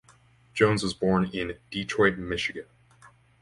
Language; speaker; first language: English; native; English